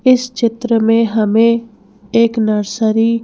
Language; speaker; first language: Hindi; native; Hindi